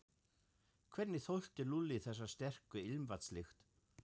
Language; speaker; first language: Icelandic; non-native, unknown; German